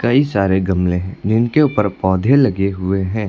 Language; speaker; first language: Hindi; native; Hindi